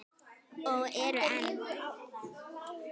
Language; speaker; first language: Icelandic; native; Icelandic